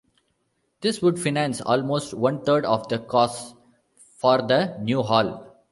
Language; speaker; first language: English; non-native, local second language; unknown